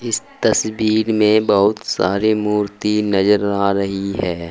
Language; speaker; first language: Hindi; native; Hindi